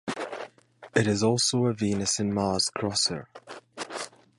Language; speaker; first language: English; native; English